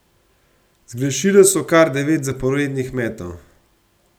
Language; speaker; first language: Slovenian; native; Slovenian